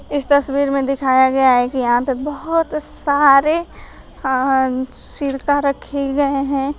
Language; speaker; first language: Hindi; native; Hindi